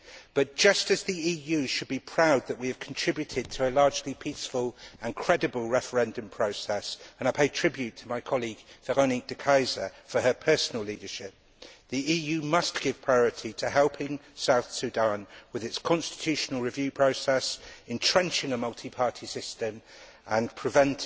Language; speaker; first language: English; native; English